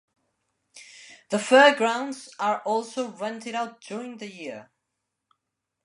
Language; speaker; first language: English; non-native, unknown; Spanish